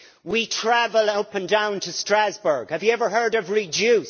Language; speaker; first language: English; native; English